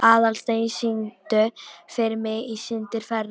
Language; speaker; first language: Icelandic; non-native, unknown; Polish